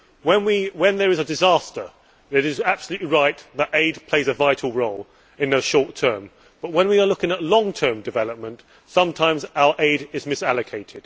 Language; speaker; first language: English; native; English